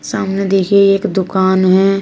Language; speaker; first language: Hindi; native; Hindi